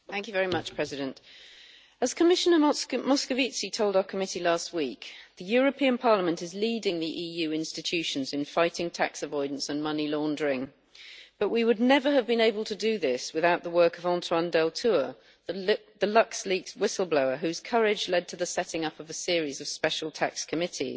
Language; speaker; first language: English; native; English